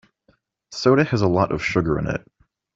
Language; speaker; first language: English; native; English